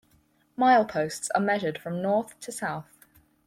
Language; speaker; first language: English; native; English